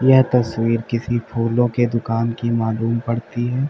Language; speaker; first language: Hindi; native; Hindi